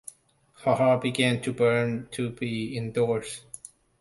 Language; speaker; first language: English; non-native, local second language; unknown